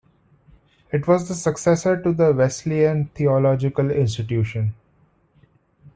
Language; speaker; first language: English; non-native, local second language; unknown